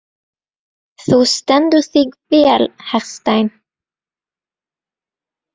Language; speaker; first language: Icelandic; non-native, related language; Norwegian